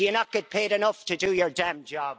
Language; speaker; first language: English; native; English